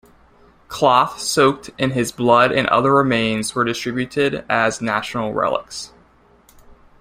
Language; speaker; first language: English; native; English